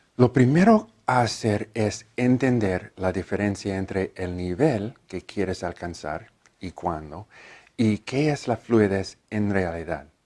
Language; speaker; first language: Spanish; non-native, learner; English